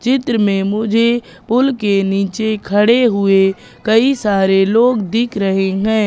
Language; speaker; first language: Hindi; native; Hindi